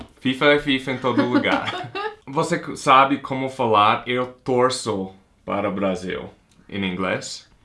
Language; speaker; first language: Portuguese; non-native, fluent; English